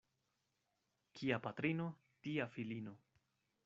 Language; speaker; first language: Esperanto; non-native, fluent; Spanish